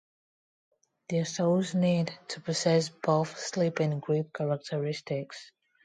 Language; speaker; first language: English; non-native, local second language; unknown